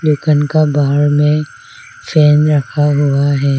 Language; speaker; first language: Hindi; non-native, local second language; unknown